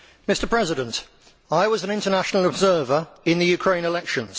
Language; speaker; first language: English; native; English